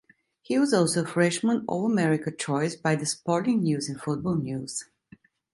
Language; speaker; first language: English; non-native, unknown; Italian